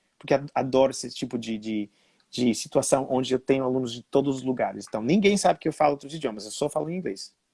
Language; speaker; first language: Portuguese; non-native, fluent; Spanish